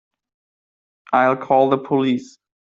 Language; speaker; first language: English; native; English